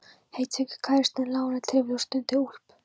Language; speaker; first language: Icelandic; non-native, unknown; Polish